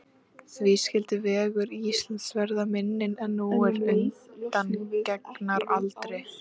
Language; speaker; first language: Icelandic; native; Icelandic